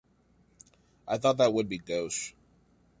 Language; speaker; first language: English; native; English